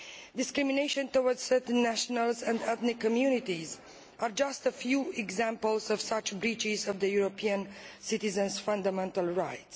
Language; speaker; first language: English; non-native, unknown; Romanian